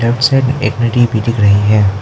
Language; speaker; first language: Hindi; non-native, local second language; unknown